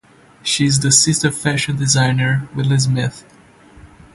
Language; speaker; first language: English; native; English